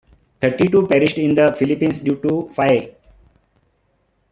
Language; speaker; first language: English; non-native, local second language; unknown